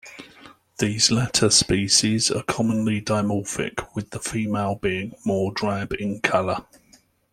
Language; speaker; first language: English; native; English